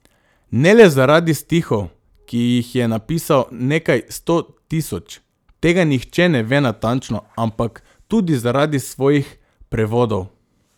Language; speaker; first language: Slovenian; non-native, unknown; Macedonian